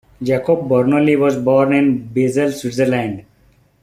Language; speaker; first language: English; non-native, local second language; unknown